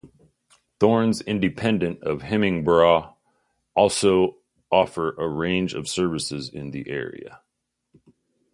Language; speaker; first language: English; native; English